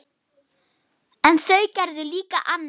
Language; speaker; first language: Icelandic; non-native, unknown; German